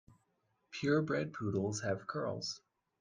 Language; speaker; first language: English; native; English